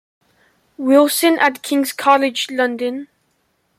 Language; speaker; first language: English; native; English